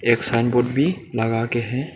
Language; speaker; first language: Hindi; non-native, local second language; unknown